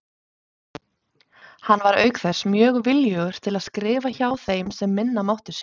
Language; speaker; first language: Icelandic; native; Icelandic